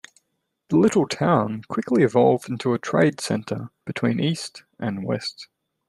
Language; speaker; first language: English; native; English